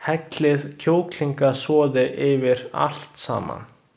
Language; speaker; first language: Icelandic; non-native, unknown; Chinese